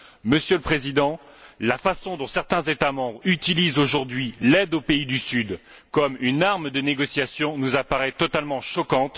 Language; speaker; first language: French; native; French